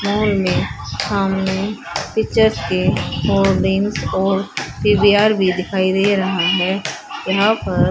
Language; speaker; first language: Hindi; native; Hindi